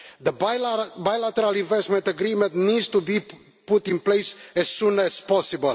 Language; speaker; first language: English; non-native, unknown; Romanian